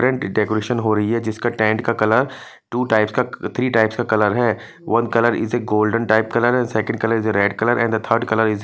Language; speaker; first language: Hindi; non-native, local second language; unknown